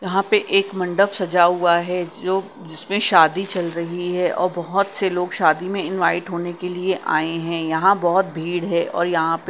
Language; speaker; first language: Hindi; non-native, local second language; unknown